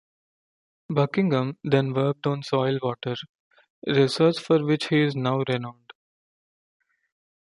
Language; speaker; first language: English; non-native, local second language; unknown